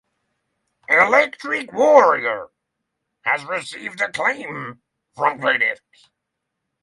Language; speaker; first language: English; non-native, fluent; Norwegian